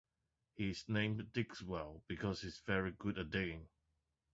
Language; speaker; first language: English; non-native, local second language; Cantonese